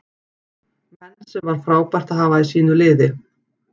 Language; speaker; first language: Icelandic; native; Icelandic